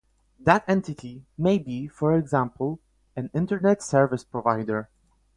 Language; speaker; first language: English; non-native, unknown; Polish